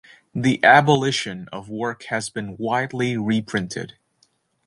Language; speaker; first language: English; native; English